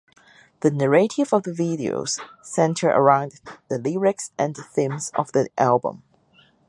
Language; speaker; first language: English; non-native, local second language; Cantonese